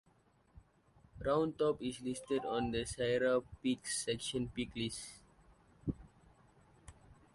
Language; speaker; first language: English; native; English